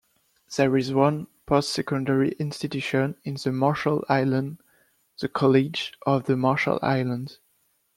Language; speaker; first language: English; non-native, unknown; French